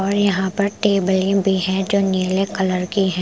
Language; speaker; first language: Hindi; non-native, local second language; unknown